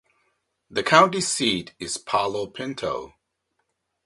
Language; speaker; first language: English; native; English